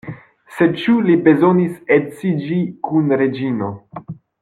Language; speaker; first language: Esperanto; non-native, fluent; French